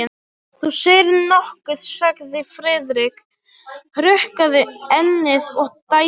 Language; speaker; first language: Icelandic; non-native, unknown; Polish